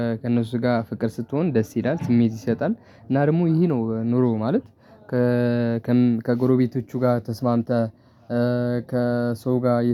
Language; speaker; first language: Amharic; non-native, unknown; Tigrinya